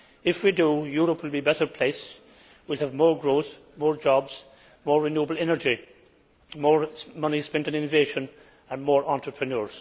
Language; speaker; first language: English; native; English